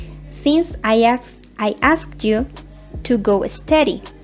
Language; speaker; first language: English; non-native, fluent; Spanish